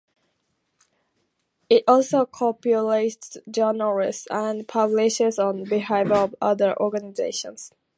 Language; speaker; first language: English; native; English